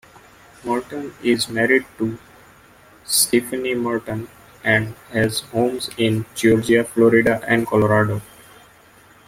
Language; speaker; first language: English; non-native, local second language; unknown